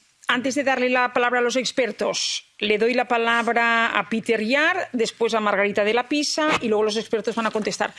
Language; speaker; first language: Spanish; non-native, local second language; Catalan